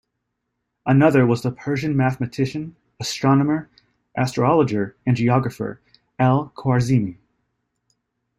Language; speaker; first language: English; native; English